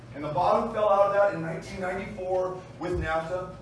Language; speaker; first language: English; native; English